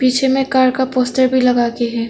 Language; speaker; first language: Hindi; non-native, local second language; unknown